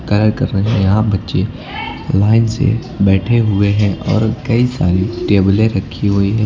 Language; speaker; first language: Hindi; native; Hindi